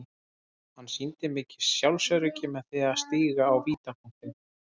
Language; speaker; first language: Icelandic; native; Icelandic